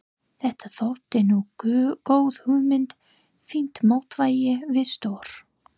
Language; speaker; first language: Icelandic; non-native, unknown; English